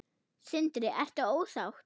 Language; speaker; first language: Icelandic; non-native, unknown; German